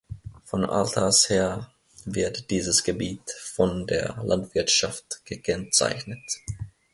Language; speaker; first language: German; non-native, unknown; Finnish